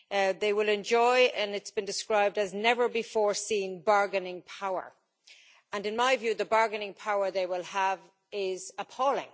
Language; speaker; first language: English; native; English